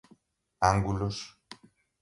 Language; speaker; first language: Portuguese; non-native, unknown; Galician